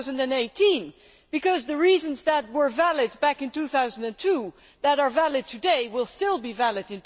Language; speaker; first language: English; non-native, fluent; Dutch